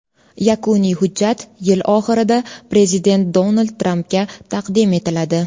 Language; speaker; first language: Uzbek; native; Uzbek